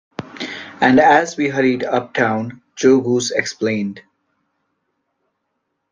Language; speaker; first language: English; non-native, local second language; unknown